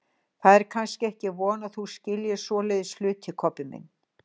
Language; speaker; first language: Icelandic; native; Icelandic